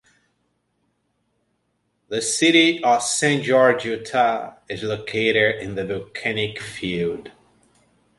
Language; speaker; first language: English; native; English